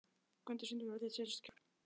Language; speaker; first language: Icelandic; native; Icelandic